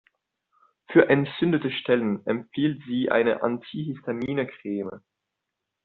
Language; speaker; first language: German; non-native, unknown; French